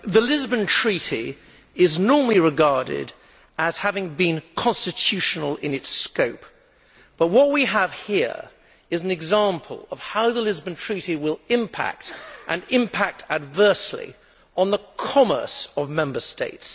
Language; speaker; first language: English; native; English